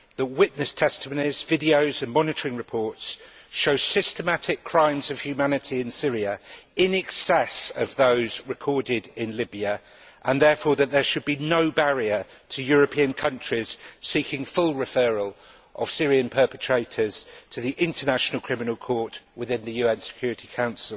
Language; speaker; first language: English; native; English